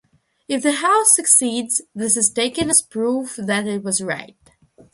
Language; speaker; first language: English; non-native, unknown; Russian